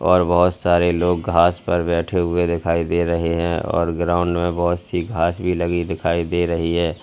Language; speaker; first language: Hindi; native; Hindi